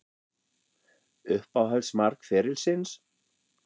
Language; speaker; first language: Icelandic; non-native, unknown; German